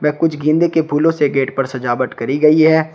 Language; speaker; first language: Hindi; native; Hindi